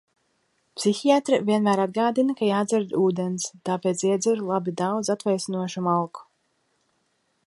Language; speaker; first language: Latvian; early bilingual, heritage; Latvian